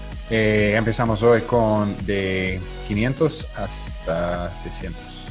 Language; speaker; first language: Spanish; non-native, learner; English